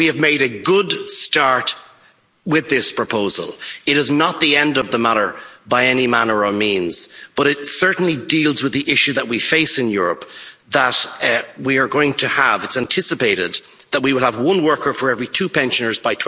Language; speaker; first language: English; native; English